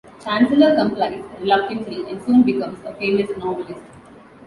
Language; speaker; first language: English; non-native, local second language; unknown